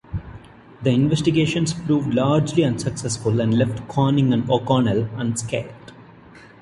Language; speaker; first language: English; non-native, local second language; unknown